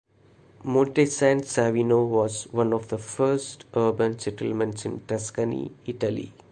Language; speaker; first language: English; non-native, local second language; Malayalam